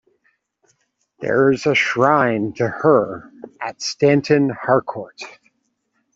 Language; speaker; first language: English; native; English